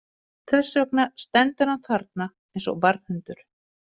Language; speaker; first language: Icelandic; native; Icelandic